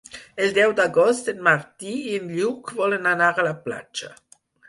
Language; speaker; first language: Catalan; non-native, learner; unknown